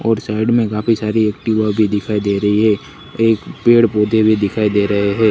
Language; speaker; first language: Hindi; non-native, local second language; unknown